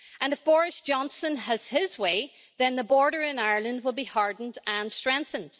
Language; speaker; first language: English; native; English